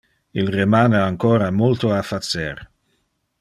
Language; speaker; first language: Interlingua; non-native, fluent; Dutch